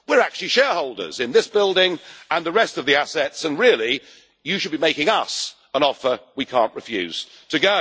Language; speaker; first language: English; native; English